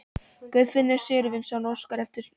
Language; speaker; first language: Icelandic; non-native, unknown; Polish